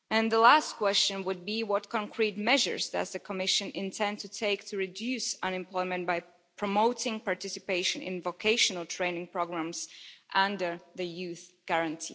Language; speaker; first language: English; non-native, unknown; Slovak